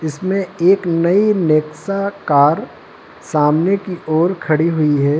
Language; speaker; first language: Hindi; native; Hindi